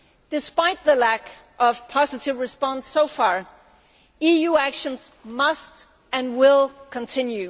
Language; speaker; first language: English; non-native, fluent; Danish